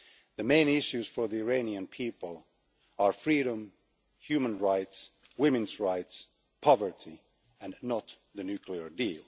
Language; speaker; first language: English; non-native, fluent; Finnish